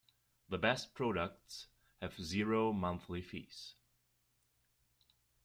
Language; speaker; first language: English; non-native, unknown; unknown